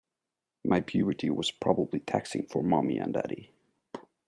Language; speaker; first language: English; non-native, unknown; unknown